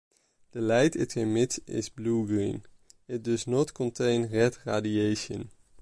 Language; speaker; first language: English; non-native, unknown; Dutch